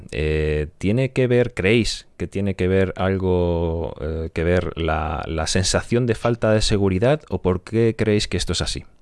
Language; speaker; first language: Spanish; native; Spanish